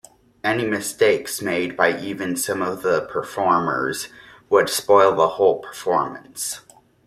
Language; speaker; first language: English; native; English